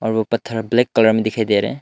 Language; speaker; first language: Hindi; non-native, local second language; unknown